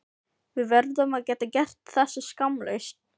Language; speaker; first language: Icelandic; non-native, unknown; Filipino